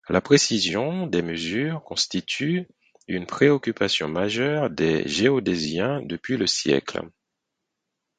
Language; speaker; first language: French; non-native, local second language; Haitian Creole